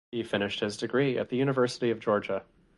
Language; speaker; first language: English; native; English